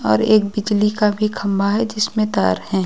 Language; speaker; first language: Hindi; native; Hindi